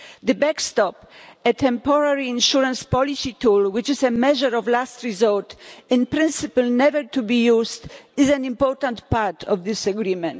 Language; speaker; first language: English; non-native, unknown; Polish